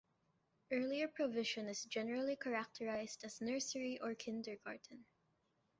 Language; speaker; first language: English; non-native, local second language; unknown